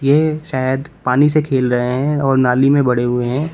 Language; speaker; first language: Hindi; native; Hindi